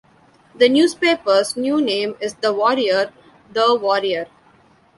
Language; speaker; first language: English; non-native, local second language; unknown